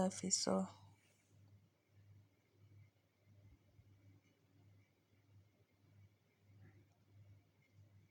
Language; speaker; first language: Hausa; native; Hausa